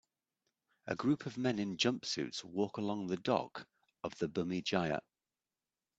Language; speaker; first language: English; native; English